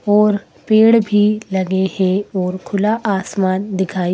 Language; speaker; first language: Hindi; native; Hindi